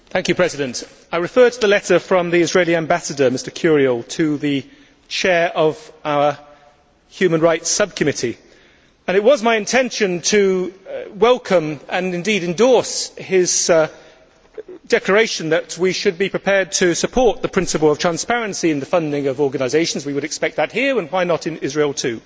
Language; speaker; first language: English; native; English